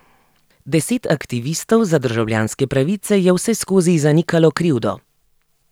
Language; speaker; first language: Slovenian; native; Slovenian